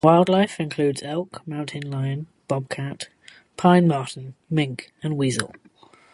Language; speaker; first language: English; native; English